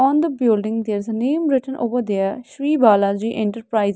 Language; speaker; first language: English; non-native, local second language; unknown